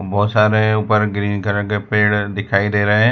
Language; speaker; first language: Hindi; non-native, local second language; Gujarati